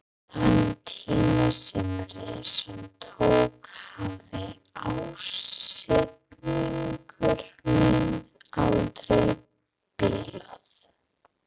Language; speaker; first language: Icelandic; non-native, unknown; English